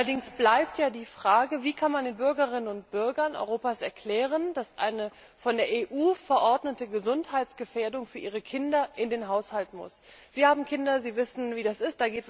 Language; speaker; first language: German; native; German